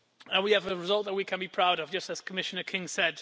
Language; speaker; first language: English; non-native, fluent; Dutch